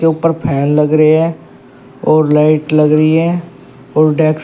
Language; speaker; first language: Hindi; native; Hindi